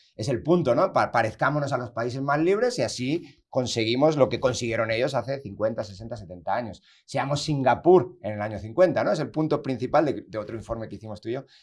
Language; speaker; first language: Spanish; native; Spanish